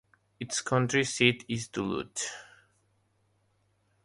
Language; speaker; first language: English; non-native, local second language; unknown